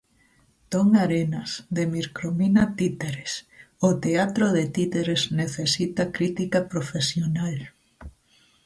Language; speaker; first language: Galician; native; Galician